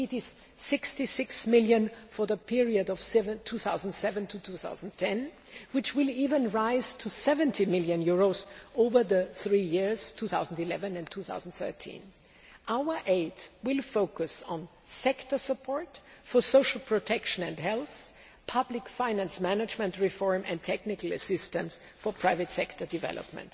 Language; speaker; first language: English; non-native, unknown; German